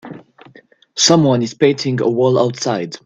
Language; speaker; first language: English; non-native, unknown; French